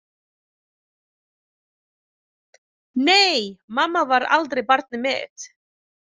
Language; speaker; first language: Icelandic; non-native, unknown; Filipino